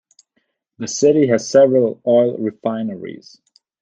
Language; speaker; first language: English; non-native, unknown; German